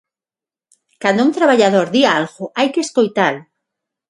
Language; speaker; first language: Galician; non-native, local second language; Spanish